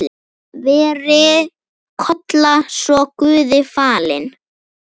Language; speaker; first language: Icelandic; native; Icelandic